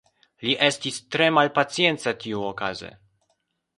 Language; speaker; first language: Esperanto; non-native, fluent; Polish